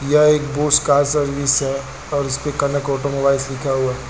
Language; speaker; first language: Hindi; native; Hindi